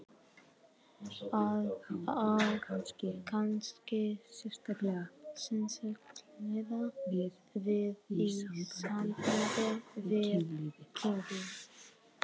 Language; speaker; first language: Icelandic; non-native, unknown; Arabic